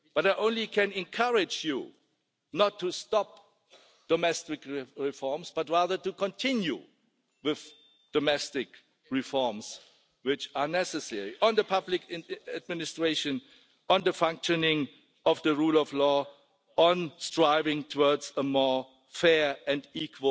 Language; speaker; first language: English; non-native, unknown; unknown